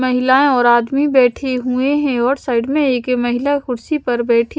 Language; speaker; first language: Hindi; non-native, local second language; Punjabi